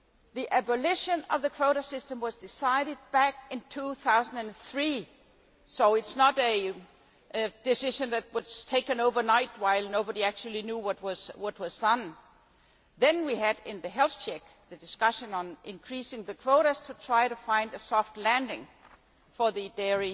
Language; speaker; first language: English; non-native, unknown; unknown